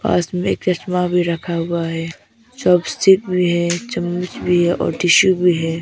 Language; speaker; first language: Hindi; non-native, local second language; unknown